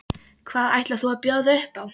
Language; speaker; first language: Icelandic; non-native, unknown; Polish